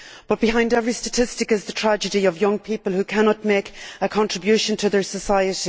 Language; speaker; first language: English; native; English